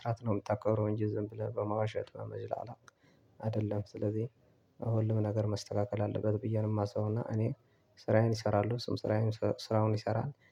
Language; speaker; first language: Amharic; non-native, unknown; Tigrinya